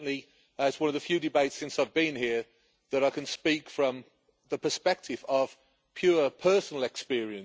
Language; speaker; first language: English; native; English